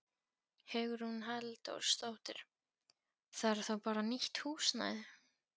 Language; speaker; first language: Icelandic; non-native, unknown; Polish